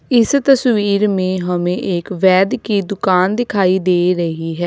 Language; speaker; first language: Hindi; native; Hindi